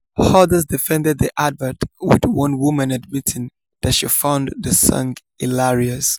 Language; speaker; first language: English; non-native, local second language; Yoruba